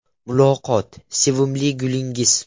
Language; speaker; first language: Uzbek; non-native, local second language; Russian